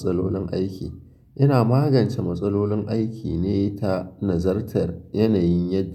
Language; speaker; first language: Hausa; native; Hausa